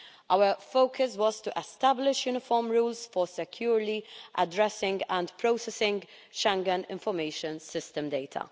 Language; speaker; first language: English; non-native, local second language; Maltese